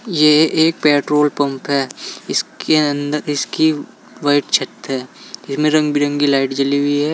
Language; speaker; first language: Hindi; native; Hindi